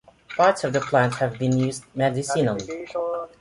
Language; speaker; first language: English; non-native, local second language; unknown